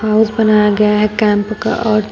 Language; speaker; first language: Hindi; native; Hindi